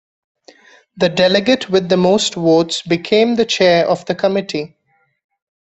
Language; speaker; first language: English; non-native, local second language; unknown